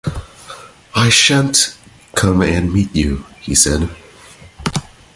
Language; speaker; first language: English; non-native, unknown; Portuguese